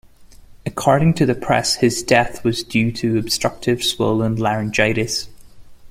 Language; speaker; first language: English; non-native, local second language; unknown